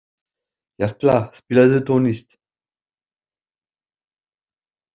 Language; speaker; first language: Icelandic; non-native, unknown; French